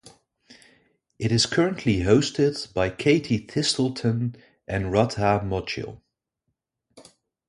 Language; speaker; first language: English; non-native, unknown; Dutch